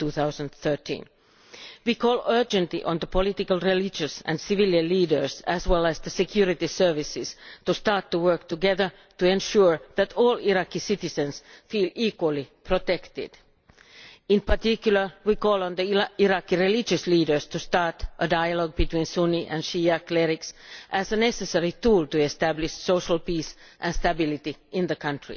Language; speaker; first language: English; non-native, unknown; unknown